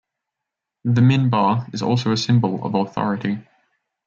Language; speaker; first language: English; native; English